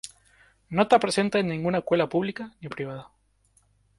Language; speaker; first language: Spanish; native; Spanish